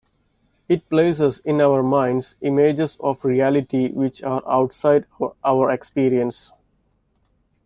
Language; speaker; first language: English; non-native, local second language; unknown